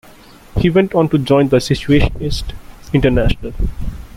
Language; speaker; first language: English; non-native, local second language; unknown